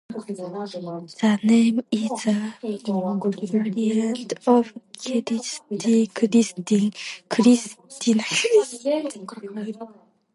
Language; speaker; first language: English; non-native, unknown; Japanese